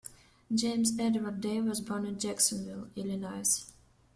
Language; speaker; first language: English; non-native, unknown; Russian